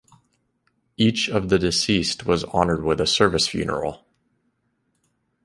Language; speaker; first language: English; native; English